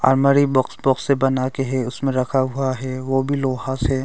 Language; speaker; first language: Hindi; non-native, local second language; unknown